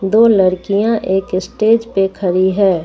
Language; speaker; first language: Hindi; native; Hindi